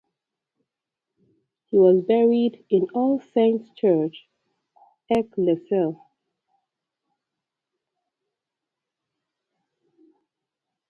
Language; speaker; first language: English; native; English